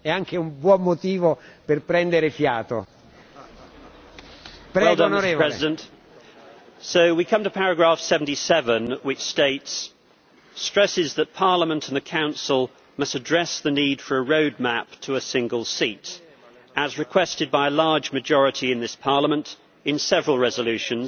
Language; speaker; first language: English; native; English